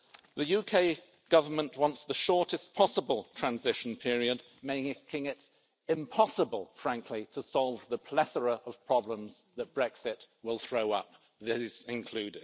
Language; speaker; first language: English; native; English